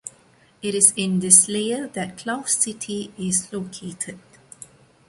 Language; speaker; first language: English; non-native, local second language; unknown